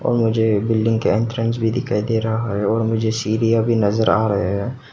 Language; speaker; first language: Hindi; non-native, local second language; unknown